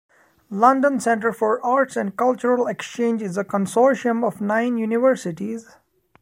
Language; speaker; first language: English; non-native, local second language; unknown